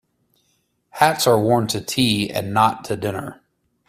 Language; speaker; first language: English; native; English